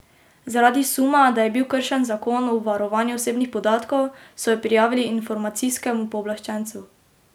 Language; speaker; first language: Slovenian; native; Slovenian